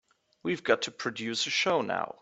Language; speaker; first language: English; non-native, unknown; German